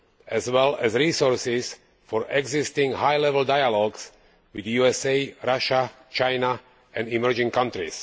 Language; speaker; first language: English; non-native, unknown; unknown